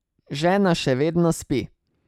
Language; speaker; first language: Slovenian; native; Slovenian